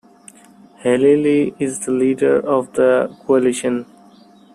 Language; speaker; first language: English; non-native, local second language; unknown